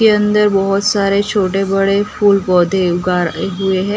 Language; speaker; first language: Hindi; non-native, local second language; Gujarati